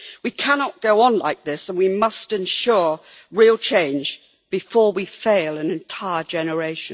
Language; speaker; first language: English; native; English